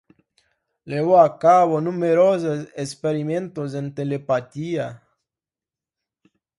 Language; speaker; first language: Spanish; non-native, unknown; Portuguese